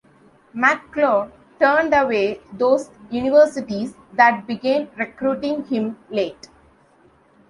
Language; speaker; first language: English; non-native, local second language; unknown